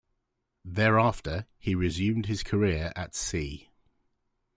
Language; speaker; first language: English; native; English